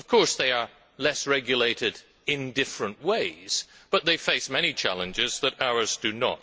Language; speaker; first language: English; native; English